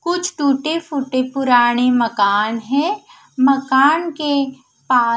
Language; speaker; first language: Hindi; non-native, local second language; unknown